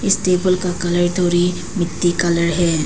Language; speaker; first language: Hindi; non-native, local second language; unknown